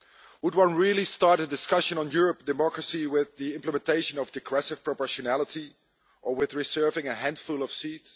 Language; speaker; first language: English; non-native, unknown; Dutch